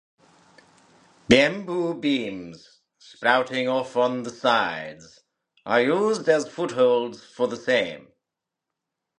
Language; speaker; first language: English; native; English